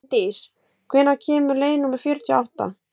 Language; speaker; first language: Icelandic; native; Icelandic